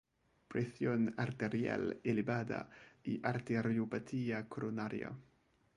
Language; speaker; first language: Spanish; non-native, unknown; French